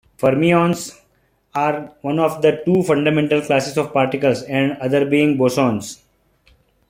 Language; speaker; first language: English; non-native, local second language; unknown